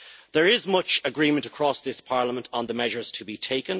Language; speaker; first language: English; native; English